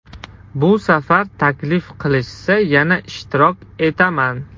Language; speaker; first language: Uzbek; non-native, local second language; Russian